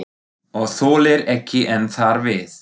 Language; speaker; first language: Icelandic; non-native, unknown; German